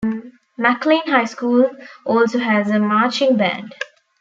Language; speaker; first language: English; non-native, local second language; Tamil